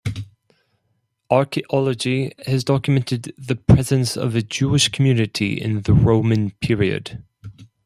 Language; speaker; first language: English; non-native, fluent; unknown